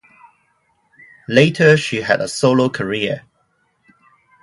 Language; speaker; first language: English; non-native, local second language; Cantonese